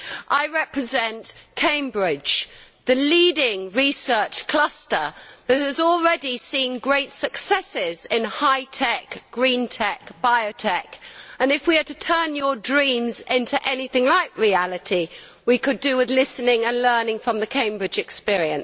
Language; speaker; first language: English; native; English